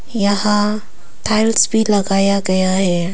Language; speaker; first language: Hindi; non-native, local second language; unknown